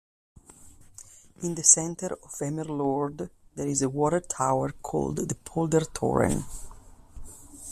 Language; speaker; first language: English; non-native, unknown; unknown